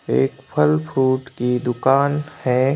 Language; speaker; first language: Hindi; native; Hindi